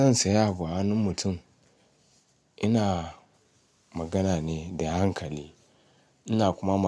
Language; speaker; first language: Hausa; non-native, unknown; Yoruba